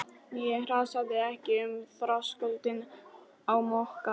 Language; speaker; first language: Icelandic; non-native, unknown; Polish